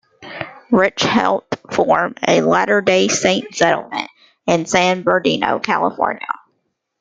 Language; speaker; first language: English; native; English